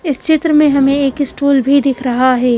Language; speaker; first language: Hindi; native; Hindi